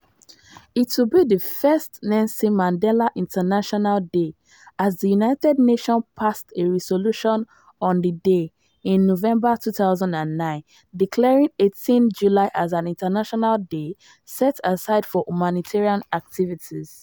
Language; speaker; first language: English; non-native, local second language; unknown